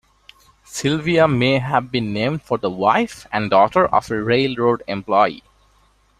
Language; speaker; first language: English; non-native, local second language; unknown